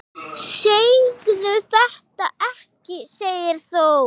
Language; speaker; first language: Icelandic; non-native, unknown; English